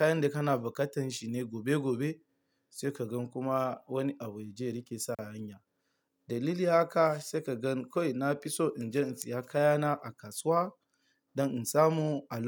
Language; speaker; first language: Hausa; non-native, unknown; Yoruba